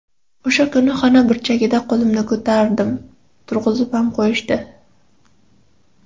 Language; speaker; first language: Uzbek; non-native, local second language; Kara-Kalpak